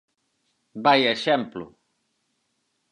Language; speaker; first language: Galician; native; Galician